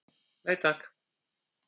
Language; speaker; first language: Icelandic; native; Icelandic